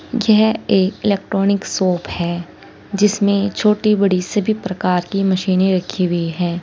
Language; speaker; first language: Hindi; native; Hindi